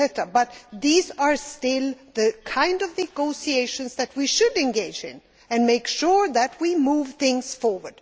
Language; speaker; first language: English; non-native, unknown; Swedish